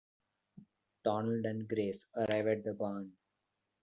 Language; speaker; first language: English; non-native, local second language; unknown